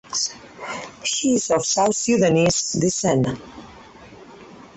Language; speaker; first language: English; non-native, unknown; Catalan